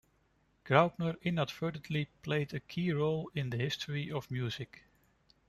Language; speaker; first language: English; non-native, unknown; Dutch